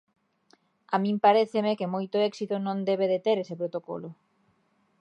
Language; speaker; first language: Galician; native; Galician